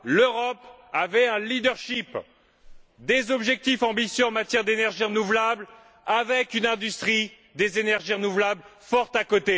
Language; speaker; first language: French; native; French